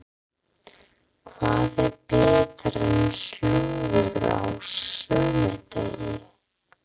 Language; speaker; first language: Icelandic; non-native, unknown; English